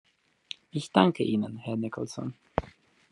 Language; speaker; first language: German; non-native, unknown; English